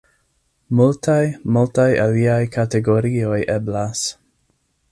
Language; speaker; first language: Esperanto; non-native, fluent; English